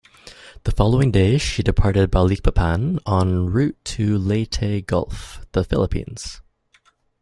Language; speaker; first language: English; native; English